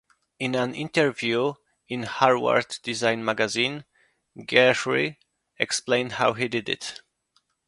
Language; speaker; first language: English; non-native, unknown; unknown